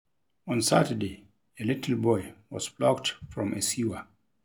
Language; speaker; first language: English; non-native, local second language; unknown